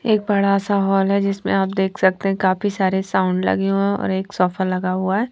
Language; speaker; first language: Hindi; non-native, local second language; Punjabi